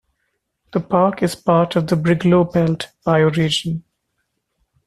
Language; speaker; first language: English; non-native, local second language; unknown